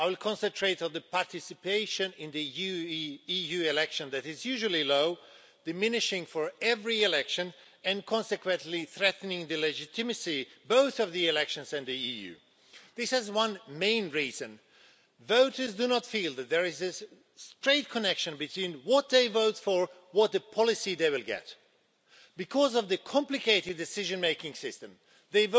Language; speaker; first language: English; non-native, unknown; Swedish